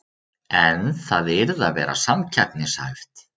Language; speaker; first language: Icelandic; native; Icelandic